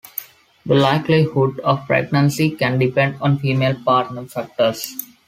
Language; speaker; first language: English; non-native, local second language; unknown